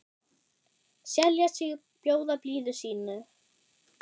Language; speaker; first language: Icelandic; non-native, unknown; German